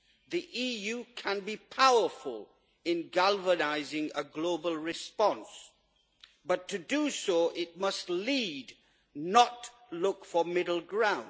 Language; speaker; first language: English; native; English